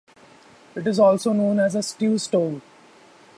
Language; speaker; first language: English; non-native, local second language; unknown